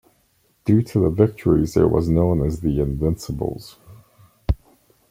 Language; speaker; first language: English; native; English